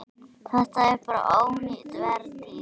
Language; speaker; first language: Icelandic; native; Icelandic